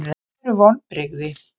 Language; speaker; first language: Icelandic; native; Icelandic